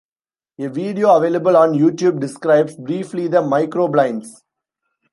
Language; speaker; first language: English; non-native, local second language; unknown